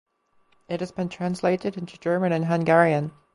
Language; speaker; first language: English; native; English